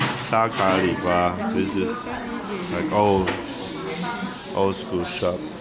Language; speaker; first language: English; non-native, fluent; Chinese